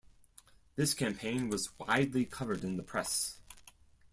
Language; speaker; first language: English; non-native, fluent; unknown